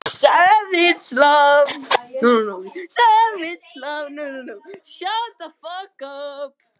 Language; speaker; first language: Icelandic; native; Icelandic